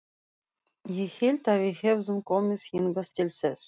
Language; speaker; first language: Icelandic; non-native, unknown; Russian